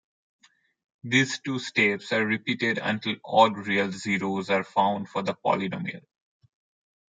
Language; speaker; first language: English; non-native, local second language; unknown